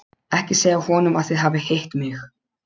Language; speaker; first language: Icelandic; non-native, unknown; Polish